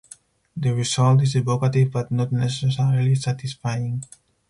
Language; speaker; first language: English; non-native, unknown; Spanish